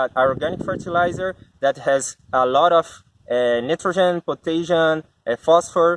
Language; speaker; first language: English; non-native, learner; Portuguese